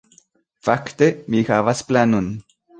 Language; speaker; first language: Esperanto; non-native, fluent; Spanish